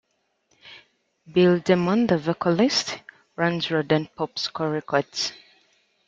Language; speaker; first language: English; native; English